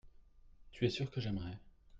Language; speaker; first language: French; native; French